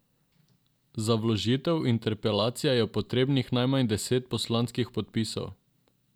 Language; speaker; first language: Slovenian; non-native, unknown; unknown